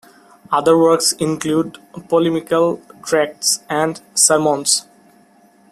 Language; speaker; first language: English; non-native, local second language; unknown